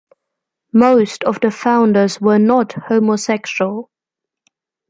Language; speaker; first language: English; non-native, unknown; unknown